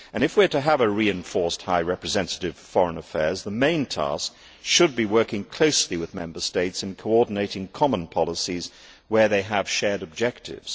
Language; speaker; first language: English; native; English